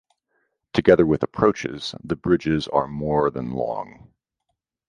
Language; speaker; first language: English; native; English